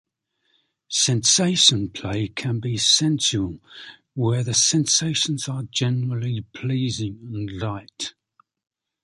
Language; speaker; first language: English; native; English